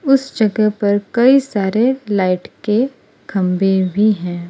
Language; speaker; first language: Hindi; non-native, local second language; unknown